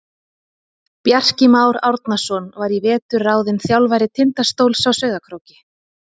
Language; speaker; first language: Icelandic; native; Icelandic